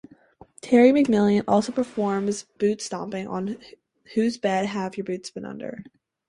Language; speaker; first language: English; native; English